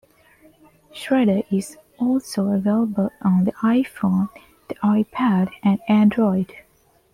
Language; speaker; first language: English; non-native, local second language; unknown